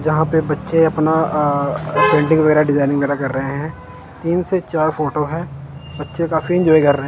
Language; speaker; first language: Hindi; non-native, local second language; Punjabi